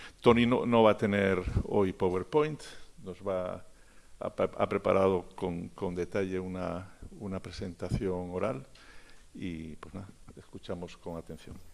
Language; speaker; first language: Spanish; native; Spanish